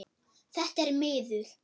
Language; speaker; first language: Icelandic; non-native, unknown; German